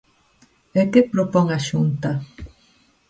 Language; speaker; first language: Galician; native; Galician